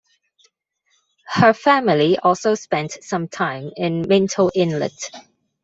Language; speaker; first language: English; non-native, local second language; Cantonese